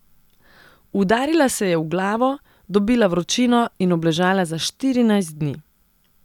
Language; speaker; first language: Slovenian; non-native, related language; Serbian